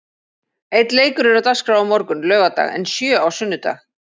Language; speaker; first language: Icelandic; native; Icelandic